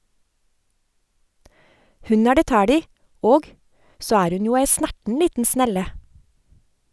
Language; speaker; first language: Norwegian; native; Norwegian